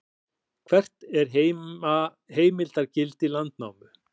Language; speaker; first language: Icelandic; native; Icelandic